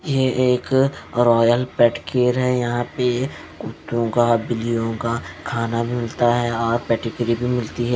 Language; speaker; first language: Hindi; non-native, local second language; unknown